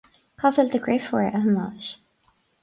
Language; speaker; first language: Irish; non-native, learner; English